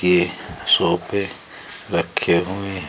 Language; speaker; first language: Hindi; native; Hindi